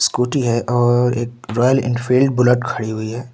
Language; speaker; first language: Hindi; native; Hindi